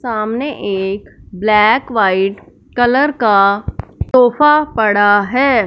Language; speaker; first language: Hindi; non-native, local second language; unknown